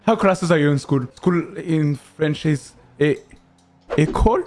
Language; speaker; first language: English; non-native, learner; French